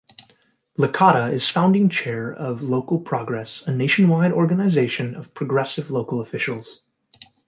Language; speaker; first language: English; native; English